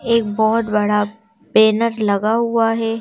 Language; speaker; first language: Hindi; native; Hindi